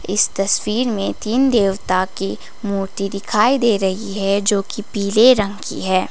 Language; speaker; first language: Hindi; non-native, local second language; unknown